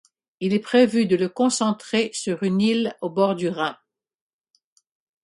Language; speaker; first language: French; non-native, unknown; English